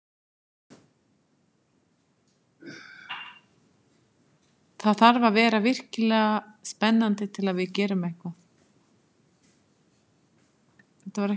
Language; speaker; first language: Icelandic; native; Icelandic